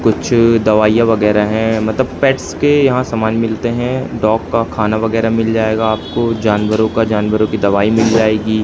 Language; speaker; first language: Hindi; native; Hindi